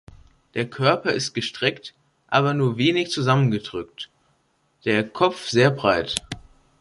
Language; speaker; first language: German; native; German